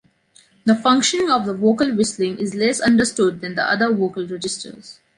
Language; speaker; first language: English; non-native, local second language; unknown